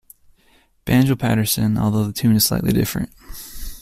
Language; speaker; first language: English; native; English